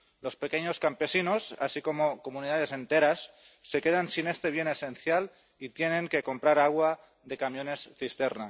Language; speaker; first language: Spanish; non-native, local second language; Catalan